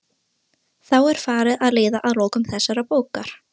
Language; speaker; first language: Icelandic; non-native, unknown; Russian